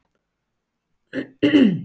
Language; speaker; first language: Icelandic; native; Icelandic